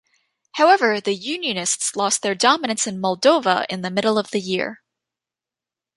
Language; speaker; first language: English; native; English